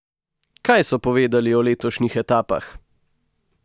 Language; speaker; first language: Slovenian; native; Slovenian